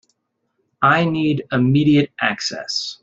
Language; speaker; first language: English; native; English